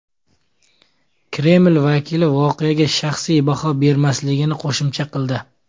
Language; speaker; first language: Uzbek; native; Uzbek